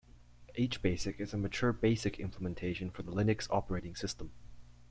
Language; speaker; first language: English; native; English